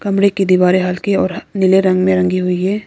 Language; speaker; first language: Hindi; non-native, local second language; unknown